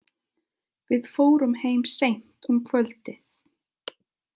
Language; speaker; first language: Icelandic; non-native, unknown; Italian